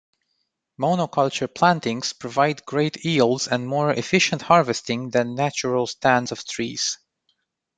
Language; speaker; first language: English; non-native, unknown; Romanian